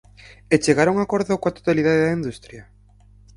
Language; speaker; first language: Galician; native; Galician